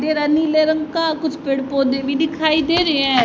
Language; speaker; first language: Hindi; native; Hindi